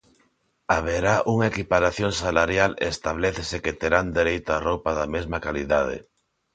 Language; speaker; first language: Galician; non-native, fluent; Spanish